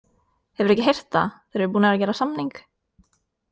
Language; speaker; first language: Icelandic; non-native, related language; Norwegian